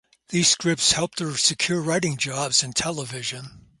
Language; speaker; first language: English; native; English